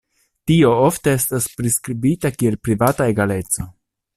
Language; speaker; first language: Esperanto; non-native, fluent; Italian